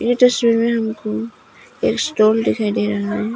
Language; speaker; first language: Hindi; non-native, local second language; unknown